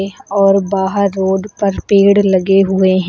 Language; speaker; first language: Hindi; native; Hindi